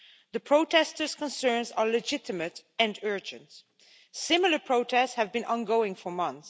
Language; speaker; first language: English; non-native, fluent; Dutch